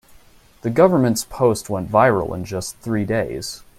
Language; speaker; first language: English; native; English